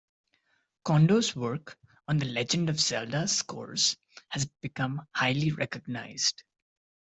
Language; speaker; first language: English; non-native, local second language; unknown